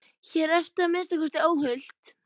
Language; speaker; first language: Icelandic; native; Icelandic